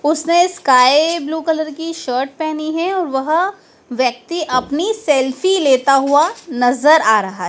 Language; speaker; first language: Hindi; native; Hindi